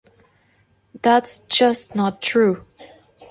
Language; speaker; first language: English; non-native, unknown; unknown